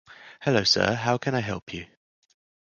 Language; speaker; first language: English; native; English